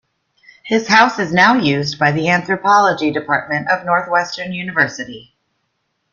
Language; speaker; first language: English; native; English